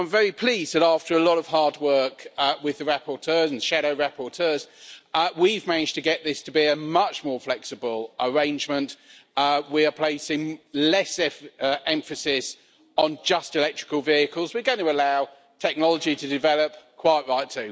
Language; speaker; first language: English; native; English